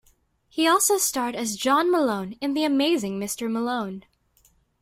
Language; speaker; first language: English; native; English